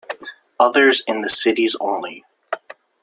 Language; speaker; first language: English; native; English